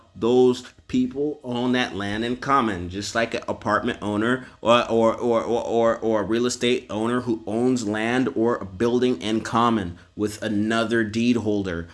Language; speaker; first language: English; native; English